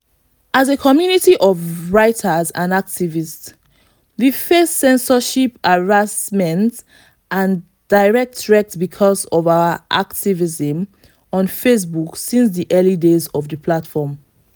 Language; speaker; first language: English; non-native, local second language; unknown